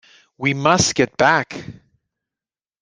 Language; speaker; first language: English; native; English